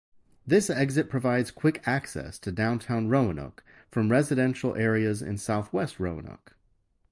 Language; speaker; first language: English; native; English